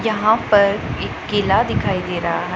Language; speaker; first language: Hindi; non-native, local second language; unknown